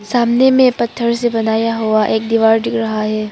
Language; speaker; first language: Hindi; non-native, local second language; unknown